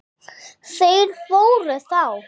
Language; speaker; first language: Icelandic; non-native, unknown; English